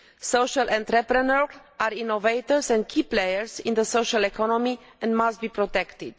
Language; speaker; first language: English; non-native, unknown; Romanian